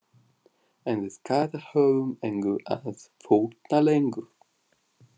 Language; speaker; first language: Icelandic; non-native, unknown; Russian